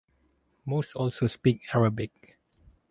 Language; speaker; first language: English; non-native, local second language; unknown